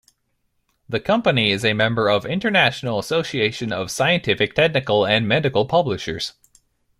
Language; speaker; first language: English; native; English